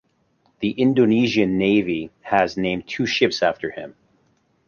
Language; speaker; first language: English; native; English